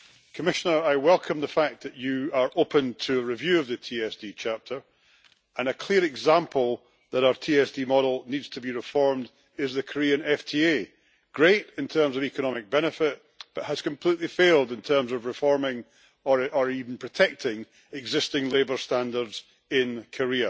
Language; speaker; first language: English; native; English